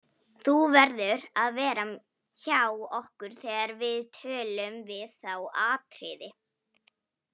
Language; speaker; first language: Icelandic; non-native, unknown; Polish